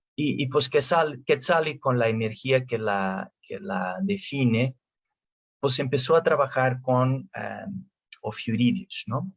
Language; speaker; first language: Spanish; non-native, related language; Portuguese